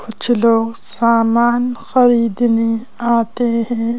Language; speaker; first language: Hindi; native; Hindi